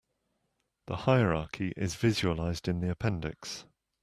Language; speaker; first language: English; native; English